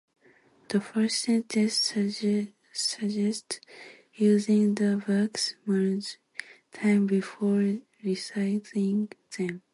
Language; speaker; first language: English; non-native, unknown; Japanese